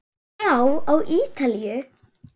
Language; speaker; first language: Icelandic; non-native, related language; Swedish